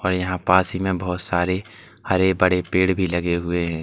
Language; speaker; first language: Hindi; native; Hindi